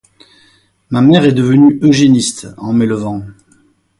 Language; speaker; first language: French; native; French